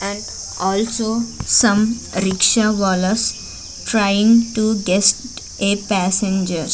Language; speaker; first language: English; non-native, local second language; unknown